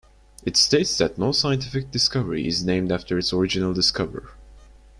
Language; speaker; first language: English; non-native, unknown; Turkish